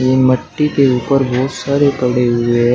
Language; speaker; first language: Hindi; native; Hindi